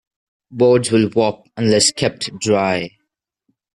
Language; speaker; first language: English; non-native, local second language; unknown